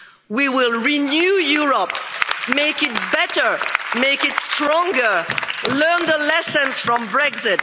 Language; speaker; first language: English; non-native, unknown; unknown